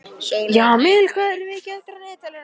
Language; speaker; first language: Icelandic; non-native, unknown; Vietnamese